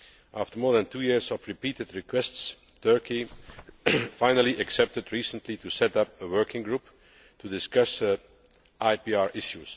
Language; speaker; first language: English; non-native, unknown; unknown